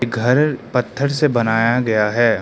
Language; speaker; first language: Hindi; non-native, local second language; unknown